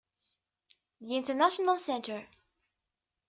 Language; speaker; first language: English; native; English